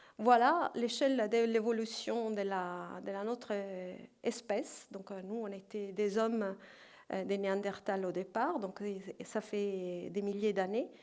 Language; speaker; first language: French; non-native, fluent; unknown